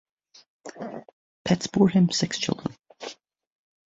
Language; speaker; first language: English; native; English